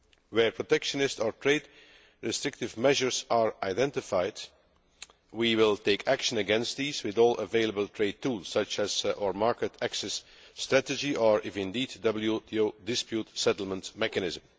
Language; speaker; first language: English; non-native, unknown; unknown